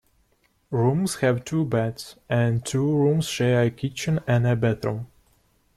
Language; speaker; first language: English; non-native, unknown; Russian